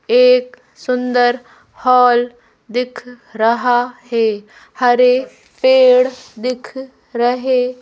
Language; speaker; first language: Hindi; native; Hindi